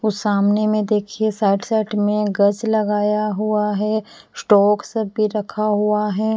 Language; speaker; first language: Hindi; non-native, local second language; Bhojpuri